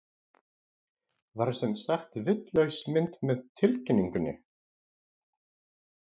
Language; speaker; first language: Icelandic; non-native, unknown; Greek